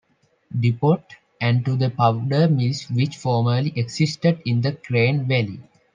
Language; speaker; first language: English; non-native, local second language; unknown